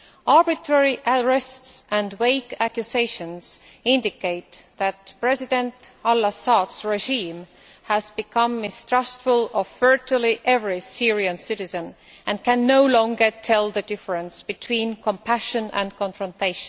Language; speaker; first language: English; non-native, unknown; Estonian